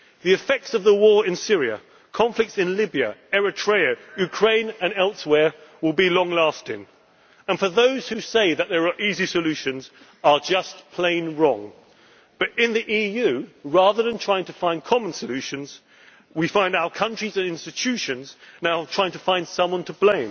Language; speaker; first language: English; native; English